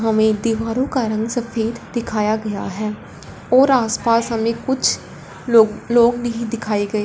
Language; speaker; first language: Hindi; non-native, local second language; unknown